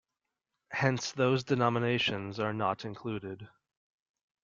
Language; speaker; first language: English; native; English